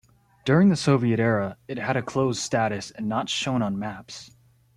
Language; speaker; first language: English; native; English